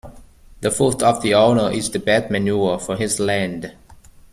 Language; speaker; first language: English; native; English